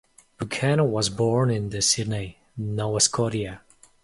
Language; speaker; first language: English; non-native, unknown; Mongolian